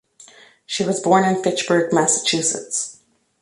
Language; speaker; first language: English; native; English